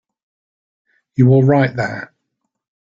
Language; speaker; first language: English; native; English